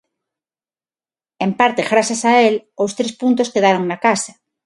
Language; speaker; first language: Galician; non-native, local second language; Spanish